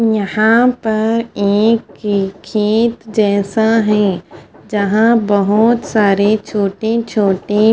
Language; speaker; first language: Hindi; non-native, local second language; Punjabi